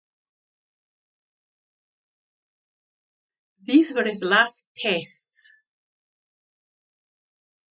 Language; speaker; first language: English; native; English